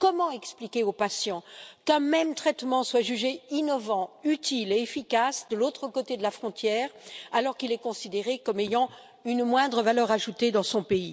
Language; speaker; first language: French; native; French